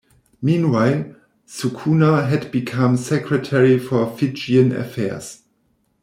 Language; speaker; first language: English; non-native, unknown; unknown